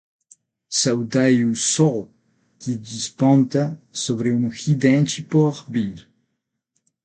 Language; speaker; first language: Portuguese; non-native, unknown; Spanish